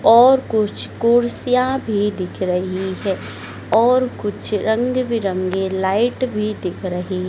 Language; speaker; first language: Hindi; native; Hindi